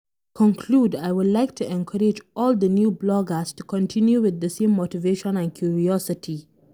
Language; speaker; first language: English; non-native, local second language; Hausa